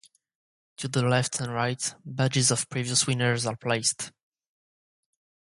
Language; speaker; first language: English; non-native, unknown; French